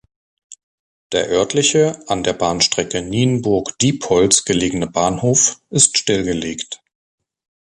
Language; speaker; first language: German; native; German